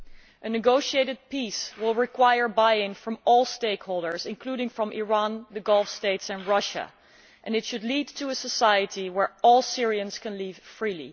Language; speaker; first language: English; non-native, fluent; Dutch